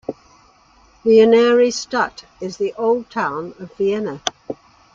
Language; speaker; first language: English; native; English